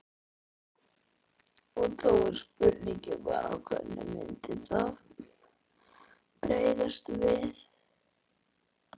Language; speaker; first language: Icelandic; native; Icelandic